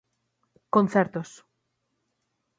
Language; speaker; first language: Galician; native; Galician